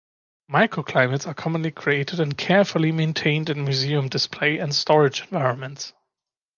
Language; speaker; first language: English; non-native, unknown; German